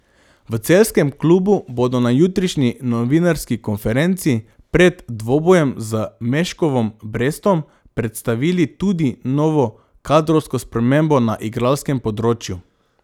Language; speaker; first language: Slovenian; non-native, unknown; Macedonian